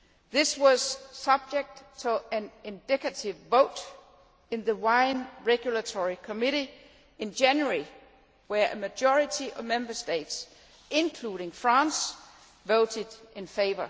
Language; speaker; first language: English; non-native, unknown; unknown